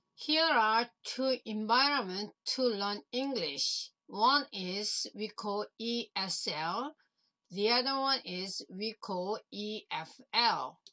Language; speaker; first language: English; non-native, fluent; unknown